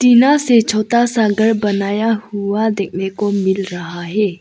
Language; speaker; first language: Hindi; non-native, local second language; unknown